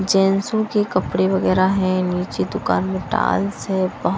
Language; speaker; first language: Hindi; non-native, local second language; Punjabi